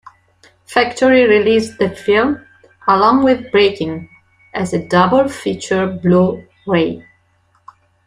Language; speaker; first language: English; non-native, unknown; Italian